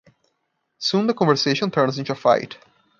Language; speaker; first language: English; non-native, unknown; Portuguese